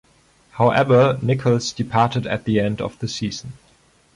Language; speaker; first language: English; non-native, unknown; German